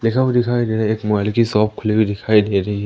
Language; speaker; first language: Hindi; native; Hindi